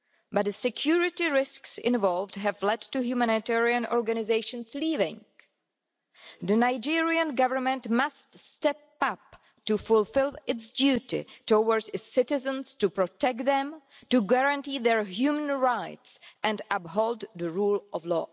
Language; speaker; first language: English; non-native, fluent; Czech